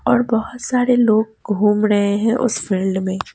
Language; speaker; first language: Hindi; native; Hindi